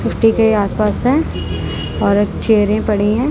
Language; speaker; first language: Hindi; non-native, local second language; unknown